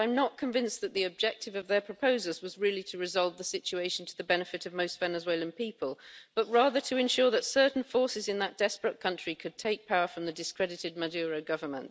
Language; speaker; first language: English; native; English